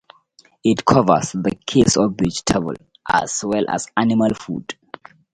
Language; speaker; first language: English; non-native, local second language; Hausa